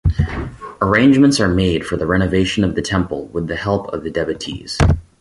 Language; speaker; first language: English; native; English